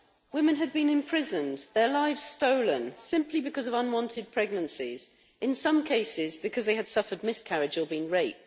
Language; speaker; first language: English; native; English